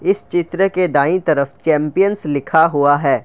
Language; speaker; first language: Hindi; non-native, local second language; Assamese